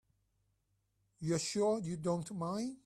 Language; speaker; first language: English; non-native, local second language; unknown